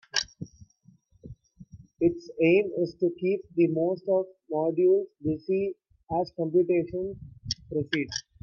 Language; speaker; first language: English; non-native, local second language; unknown